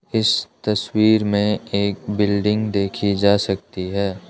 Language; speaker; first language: Hindi; non-native, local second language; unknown